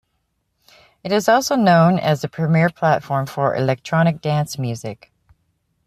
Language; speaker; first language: English; native; English